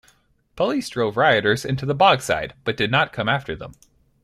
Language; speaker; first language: English; native; English